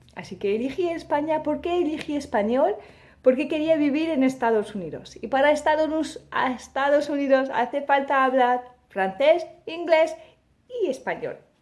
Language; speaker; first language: Spanish; non-native, fluent; French